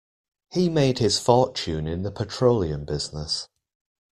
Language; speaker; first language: English; native; English